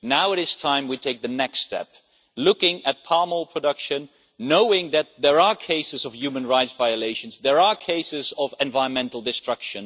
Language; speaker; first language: English; non-native, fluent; Dutch